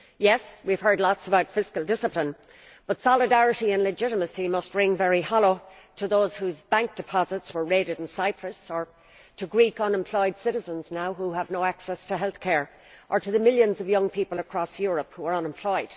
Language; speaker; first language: English; native; English